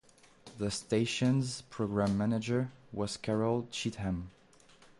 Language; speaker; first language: English; non-native, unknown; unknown